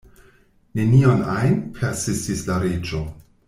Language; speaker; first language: Esperanto; non-native, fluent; German